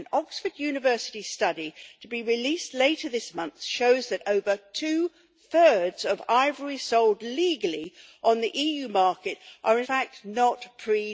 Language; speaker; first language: English; native; English